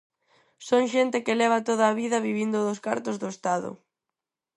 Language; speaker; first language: Galician; non-native, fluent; Spanish